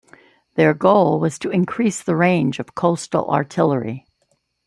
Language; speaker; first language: English; native; English